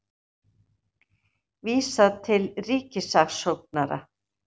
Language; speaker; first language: Icelandic; native; Icelandic